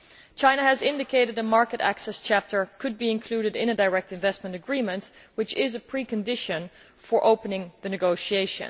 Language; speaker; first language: English; non-native, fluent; Dutch